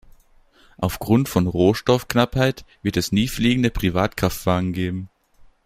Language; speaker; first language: German; native; German